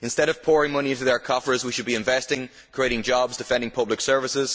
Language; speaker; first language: English; native; English